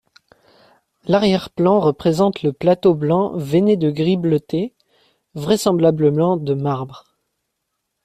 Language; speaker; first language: French; native; French